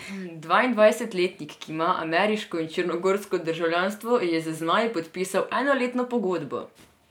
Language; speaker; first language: Slovenian; non-native, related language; Serbian